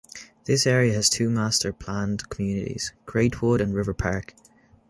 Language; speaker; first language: English; native; English